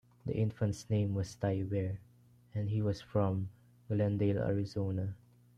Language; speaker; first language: English; non-native, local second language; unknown